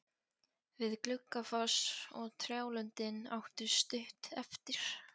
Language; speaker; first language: Icelandic; non-native, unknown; Polish